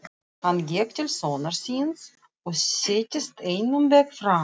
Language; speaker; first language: Icelandic; non-native, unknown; Russian